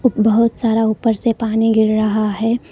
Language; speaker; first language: Hindi; non-native, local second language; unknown